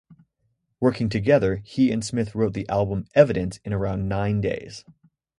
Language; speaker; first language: English; native; English